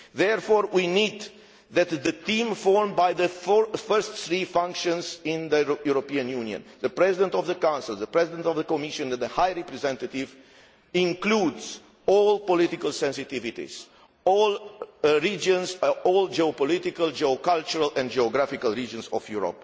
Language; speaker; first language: English; non-native, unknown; Romanian